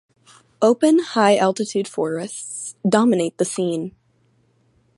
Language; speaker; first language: English; native; English